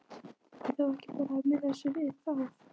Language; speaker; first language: Icelandic; non-native, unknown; Polish